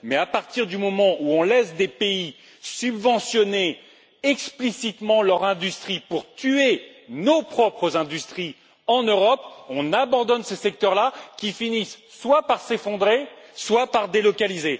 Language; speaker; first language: French; native; French